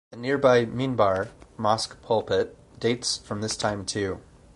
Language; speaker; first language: English; native; English